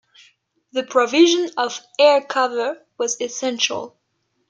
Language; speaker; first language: English; non-native, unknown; French